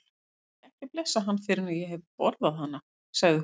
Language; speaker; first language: Icelandic; native; Icelandic